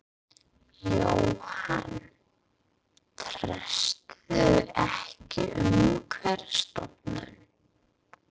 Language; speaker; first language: Icelandic; non-native, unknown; English